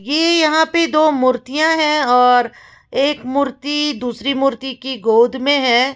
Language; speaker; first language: Hindi; native; Hindi